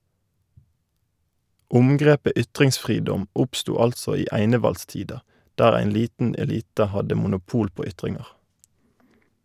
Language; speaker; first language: Norwegian; native; Norwegian